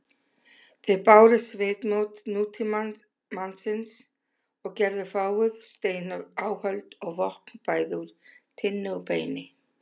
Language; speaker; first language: Icelandic; native; Icelandic